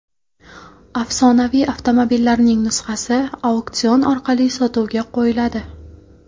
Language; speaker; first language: Uzbek; non-native, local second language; Kara-Kalpak